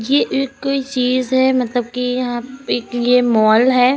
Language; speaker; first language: Hindi; native; Hindi